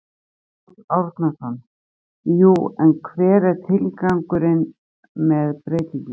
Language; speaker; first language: Icelandic; native; Icelandic